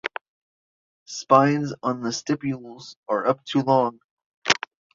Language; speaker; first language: English; native; English